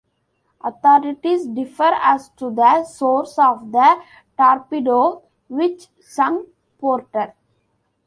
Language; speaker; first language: English; non-native, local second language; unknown